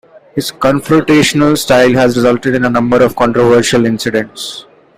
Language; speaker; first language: English; non-native, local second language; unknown